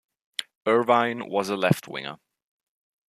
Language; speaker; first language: English; non-native, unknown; German